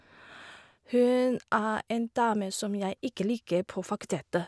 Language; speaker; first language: Norwegian; non-native, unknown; Chinese